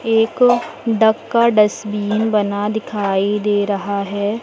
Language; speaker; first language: Hindi; native; Hindi